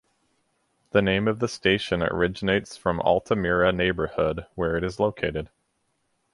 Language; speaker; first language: English; native; English